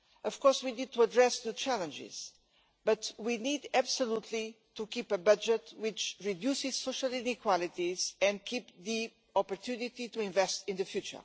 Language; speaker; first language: English; non-native, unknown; Portuguese